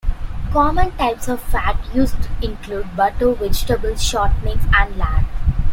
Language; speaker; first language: English; non-native, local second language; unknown